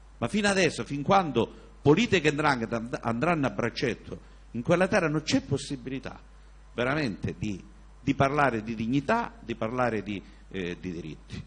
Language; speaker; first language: Italian; native; Italian